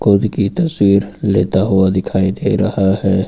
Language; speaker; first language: Hindi; native; Hindi